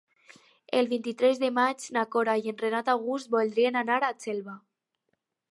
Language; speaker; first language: Catalan; non-native, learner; Spanish